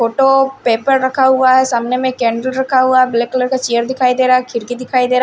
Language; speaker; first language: Hindi; non-native, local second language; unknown